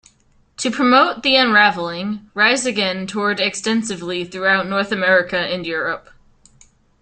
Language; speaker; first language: English; native; English